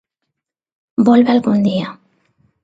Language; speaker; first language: Galician; non-native, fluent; Spanish